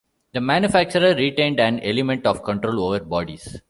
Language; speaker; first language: English; non-native, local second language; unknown